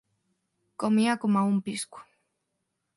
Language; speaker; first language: Galician; non-native, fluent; Spanish